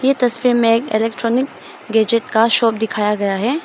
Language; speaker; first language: Hindi; non-native, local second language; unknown